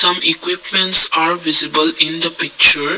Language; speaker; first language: English; non-native, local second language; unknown